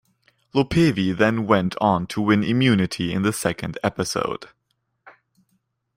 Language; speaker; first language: English; non-native, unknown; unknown